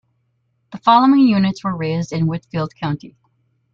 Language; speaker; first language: English; native; English